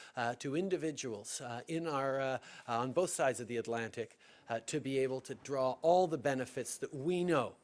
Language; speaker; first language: English; early bilingual, other home language; French